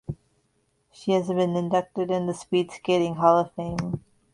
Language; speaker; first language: English; native; English